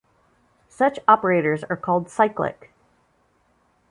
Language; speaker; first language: English; native; English